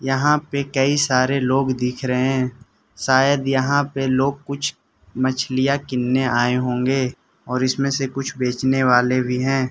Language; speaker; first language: Hindi; non-native, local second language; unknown